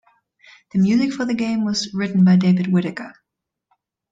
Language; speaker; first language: English; non-native, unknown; German